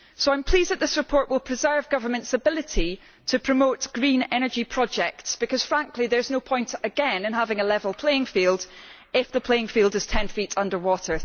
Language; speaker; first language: English; native; English